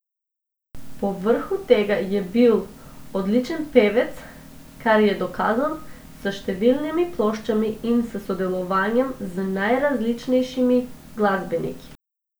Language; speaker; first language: Slovenian; non-native, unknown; Macedonian